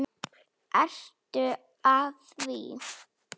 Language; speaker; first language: Icelandic; non-native, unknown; Slovak